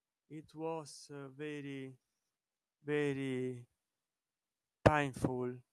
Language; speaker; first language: English; non-native, learner; Italian